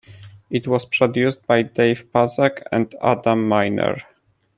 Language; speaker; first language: English; non-native, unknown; Polish